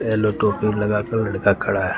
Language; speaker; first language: Hindi; native; Hindi